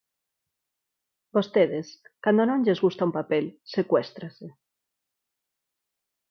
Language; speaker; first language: Galician; non-native, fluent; Spanish